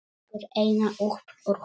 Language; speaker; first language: Icelandic; non-native, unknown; Polish